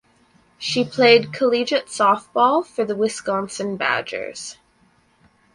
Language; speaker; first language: English; native; English